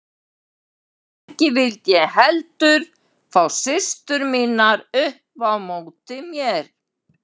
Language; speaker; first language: Icelandic; native; Icelandic